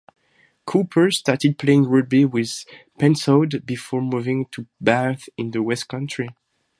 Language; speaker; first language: English; non-native, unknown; French